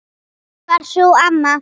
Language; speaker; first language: Icelandic; native; Icelandic